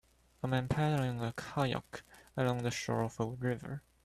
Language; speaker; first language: English; native; English